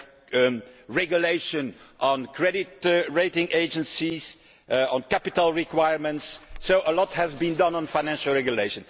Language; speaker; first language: English; non-native, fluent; Dutch